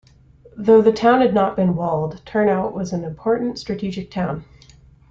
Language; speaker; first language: English; native; English